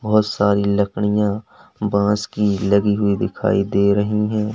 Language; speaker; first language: Hindi; native; Hindi